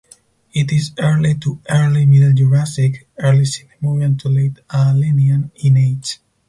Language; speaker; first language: English; non-native, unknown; Spanish